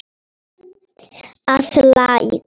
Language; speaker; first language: Icelandic; non-native, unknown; Polish